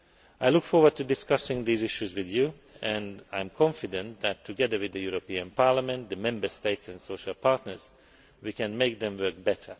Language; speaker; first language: English; non-native, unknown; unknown